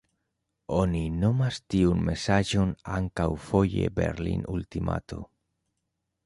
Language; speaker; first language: Esperanto; non-native, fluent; Spanish